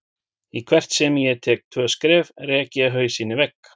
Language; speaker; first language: Icelandic; native; Icelandic